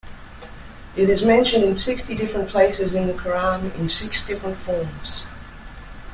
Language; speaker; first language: English; native; English